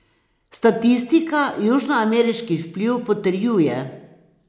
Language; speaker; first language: Slovenian; native; Slovenian